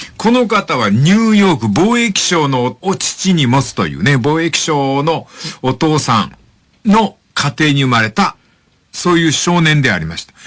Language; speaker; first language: Japanese; native; Japanese